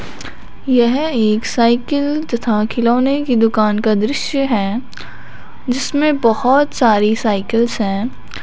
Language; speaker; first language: Hindi; non-native, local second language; Punjabi